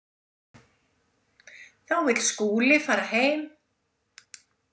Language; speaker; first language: Icelandic; native; Icelandic